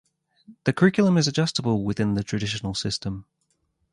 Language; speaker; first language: English; native; English